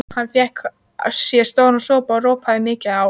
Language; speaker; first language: Icelandic; native; Icelandic